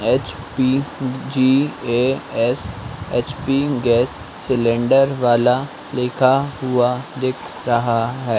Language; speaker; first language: Hindi; native; Hindi